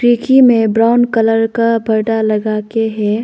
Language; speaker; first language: Hindi; non-native, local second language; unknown